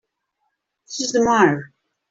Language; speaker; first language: English; native; English